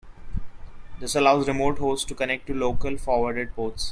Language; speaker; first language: English; non-native, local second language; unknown